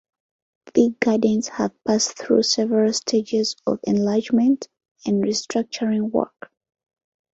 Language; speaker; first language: English; non-native, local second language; Ganda